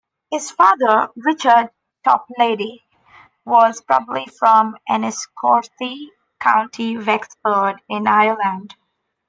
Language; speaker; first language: English; non-native, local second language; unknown